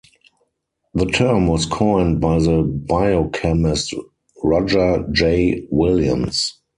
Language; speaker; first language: English; non-native, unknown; German